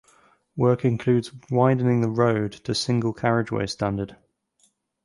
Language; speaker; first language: English; native; English